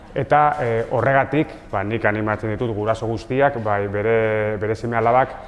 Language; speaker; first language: Basque; non-native, local second language; Spanish